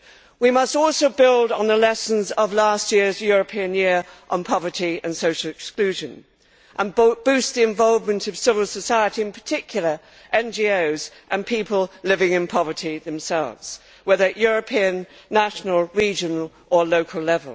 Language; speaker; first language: English; native; English